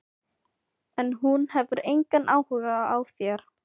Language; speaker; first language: Icelandic; non-native, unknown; Filipino